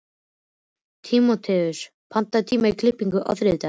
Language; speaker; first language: Icelandic; native; Icelandic